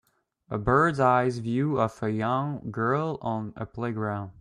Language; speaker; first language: English; native; English